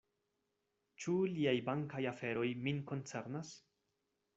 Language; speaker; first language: Esperanto; non-native, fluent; Spanish